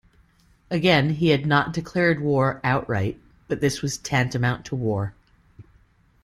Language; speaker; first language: English; native; English